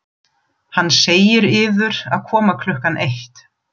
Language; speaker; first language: Icelandic; non-native, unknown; German